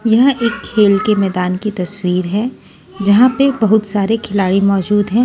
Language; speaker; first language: Hindi; native; Hindi